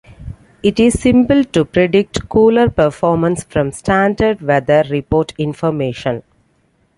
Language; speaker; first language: English; non-native, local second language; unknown